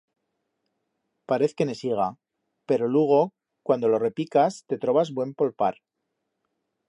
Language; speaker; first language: Aragonese; native; Aragonese